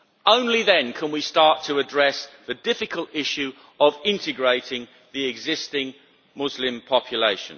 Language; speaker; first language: English; native; English